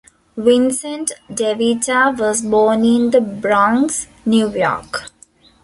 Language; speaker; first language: English; non-native, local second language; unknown